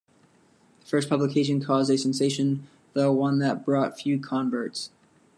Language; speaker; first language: English; native; English